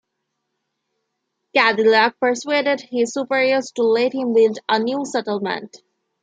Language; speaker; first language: English; non-native, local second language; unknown